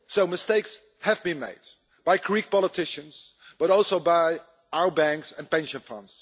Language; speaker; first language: English; non-native, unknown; Dutch